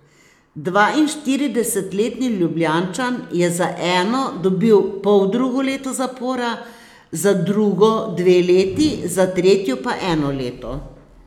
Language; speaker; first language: Slovenian; native; Slovenian